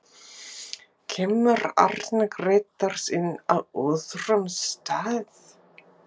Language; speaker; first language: Icelandic; non-native, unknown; English